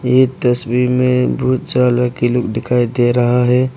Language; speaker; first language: Hindi; non-native, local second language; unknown